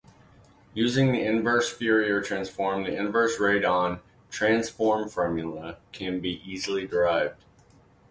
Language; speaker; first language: English; native; English